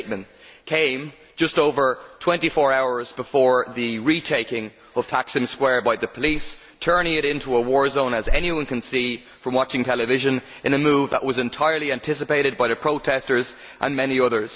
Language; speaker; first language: English; native; English